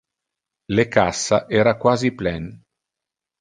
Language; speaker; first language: Interlingua; non-native, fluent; Italian